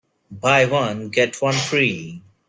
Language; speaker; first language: English; non-native, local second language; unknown